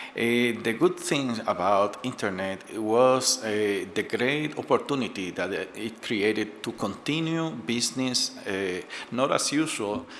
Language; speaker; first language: English; non-native, fluent; Spanish